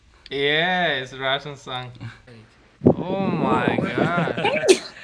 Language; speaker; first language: English; non-native, fluent; Russian